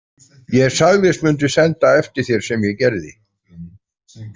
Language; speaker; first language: Icelandic; native; Icelandic